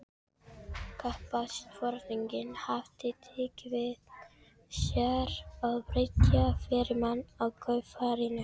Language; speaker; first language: Icelandic; non-native, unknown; Filipino